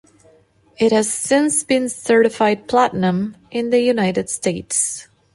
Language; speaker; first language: English; non-native, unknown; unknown